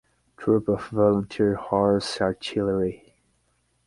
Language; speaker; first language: English; non-native, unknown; Portuguese